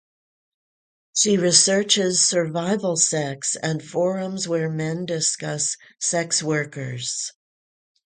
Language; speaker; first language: English; native; English